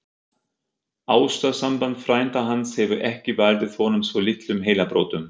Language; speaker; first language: Icelandic; non-native, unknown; German